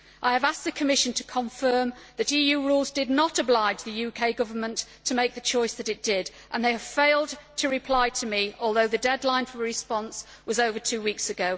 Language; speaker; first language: English; native; English